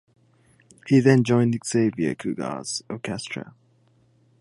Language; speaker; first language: English; native; English